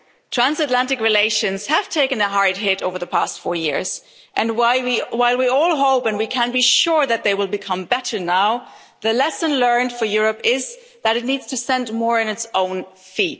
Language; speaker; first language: English; non-native, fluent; German